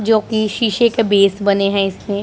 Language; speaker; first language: Hindi; non-native, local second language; Punjabi